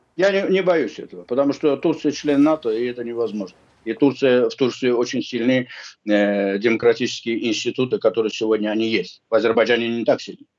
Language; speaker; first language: Russian; non-native, local second language; Azerbaijani